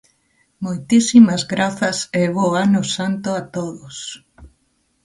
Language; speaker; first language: Galician; native; Galician